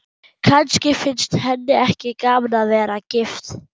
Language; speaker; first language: Icelandic; non-native, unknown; German